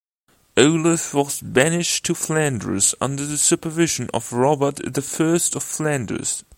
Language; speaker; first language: English; non-native, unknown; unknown